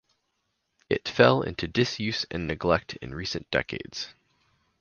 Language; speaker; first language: English; native; English